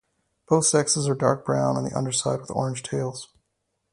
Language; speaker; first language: English; native; English